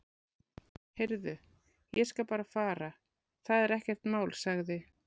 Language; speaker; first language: Icelandic; native; Icelandic